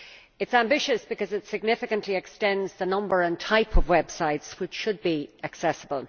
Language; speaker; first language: English; native; English